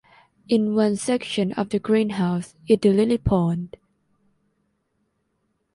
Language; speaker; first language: English; non-native, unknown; Thai